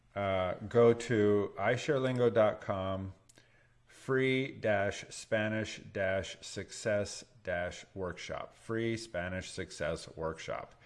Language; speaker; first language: English; native; English